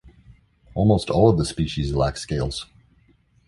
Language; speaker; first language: English; native; English